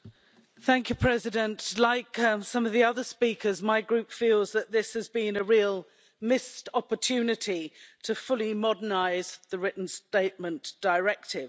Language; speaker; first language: English; native; English